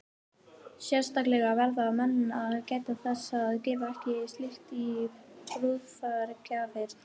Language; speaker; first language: Icelandic; native; Icelandic